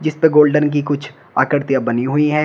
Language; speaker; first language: Hindi; native; Hindi